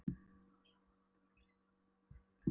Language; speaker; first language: Icelandic; non-native, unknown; Polish